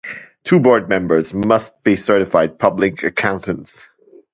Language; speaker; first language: English; non-native, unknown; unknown